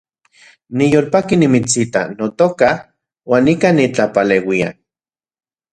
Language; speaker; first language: Central Puebla Nahuatl; non-native, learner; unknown